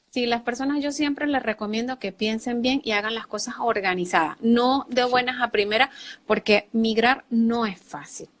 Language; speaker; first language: Spanish; native; Spanish